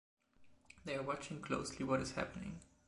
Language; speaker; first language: English; non-native, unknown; German